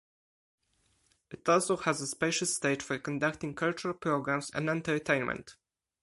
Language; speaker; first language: English; non-native, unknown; Polish